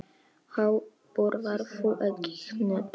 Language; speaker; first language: Icelandic; non-native, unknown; Polish